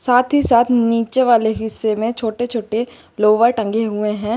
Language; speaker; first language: Hindi; native; Hindi